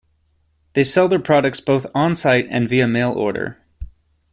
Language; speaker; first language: English; native; English